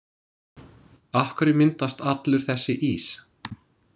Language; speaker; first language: Icelandic; non-native, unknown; English